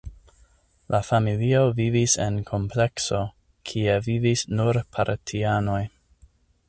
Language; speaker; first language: Esperanto; non-native, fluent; English